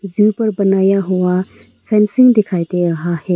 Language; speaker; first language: Hindi; non-native, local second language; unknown